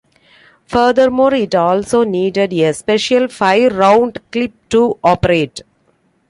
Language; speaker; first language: English; non-native, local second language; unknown